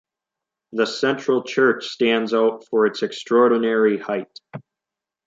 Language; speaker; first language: English; native; English